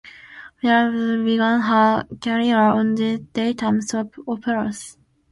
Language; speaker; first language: English; non-native, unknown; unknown